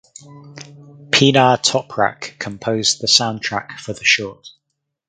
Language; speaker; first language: English; native; English